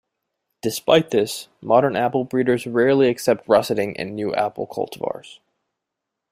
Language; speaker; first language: English; native; English